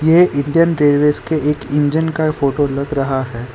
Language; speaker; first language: Hindi; non-native, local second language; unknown